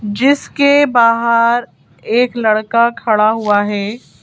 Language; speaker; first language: Hindi; native; Hindi